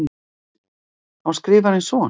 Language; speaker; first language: Icelandic; native; Icelandic